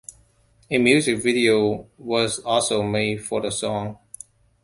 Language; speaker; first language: English; non-native, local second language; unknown